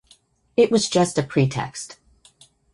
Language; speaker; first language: English; native; English